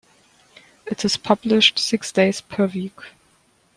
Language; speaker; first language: English; non-native, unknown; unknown